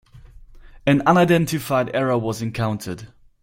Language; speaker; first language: English; non-native, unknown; German